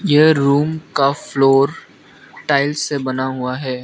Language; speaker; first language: Hindi; non-native, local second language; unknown